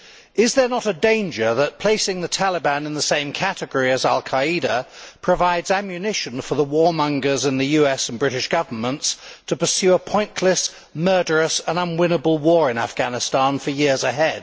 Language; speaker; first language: English; native; English